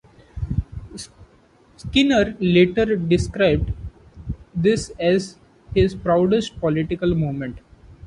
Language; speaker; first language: English; non-native, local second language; Marathi